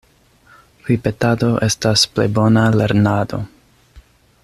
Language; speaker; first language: Esperanto; non-native, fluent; English